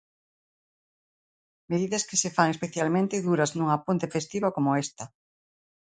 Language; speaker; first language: Galician; native; Galician